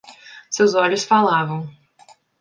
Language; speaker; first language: Portuguese; native; Portuguese